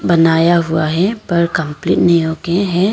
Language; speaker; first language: Hindi; non-native, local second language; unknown